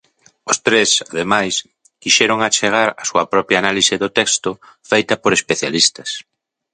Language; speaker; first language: Galician; native; Galician